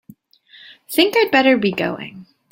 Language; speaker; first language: English; native; English